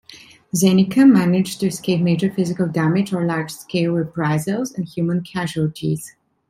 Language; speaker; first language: English; non-native, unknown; Italian